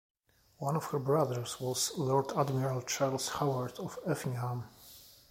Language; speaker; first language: English; non-native, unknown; Polish